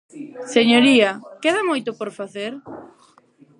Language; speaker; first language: Galician; non-native, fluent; Spanish